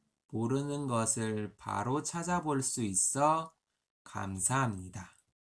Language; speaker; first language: Korean; native; Korean